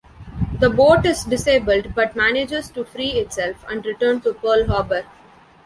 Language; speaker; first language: English; non-native, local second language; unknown